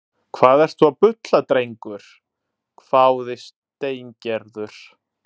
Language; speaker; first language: Icelandic; non-native, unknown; Italian